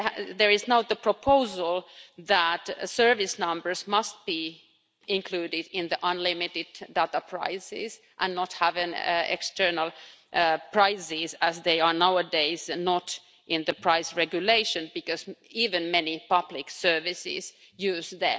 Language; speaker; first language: English; non-native, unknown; Finnish